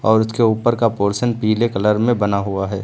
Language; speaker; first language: Hindi; native; Hindi